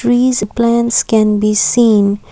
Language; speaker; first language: English; non-native, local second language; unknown